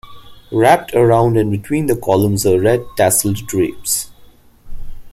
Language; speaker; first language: English; non-native, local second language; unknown